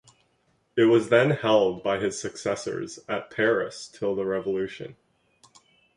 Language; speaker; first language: English; native; English